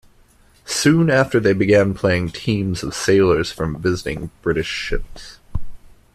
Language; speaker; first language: English; native; English